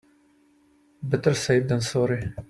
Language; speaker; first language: English; non-native, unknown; Czech